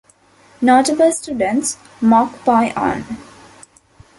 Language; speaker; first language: English; non-native, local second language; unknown